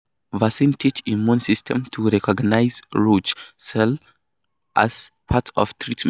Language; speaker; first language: English; non-native, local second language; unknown